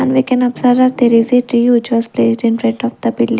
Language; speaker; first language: English; non-native, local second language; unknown